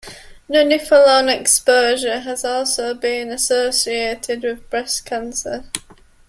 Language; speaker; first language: English; native; English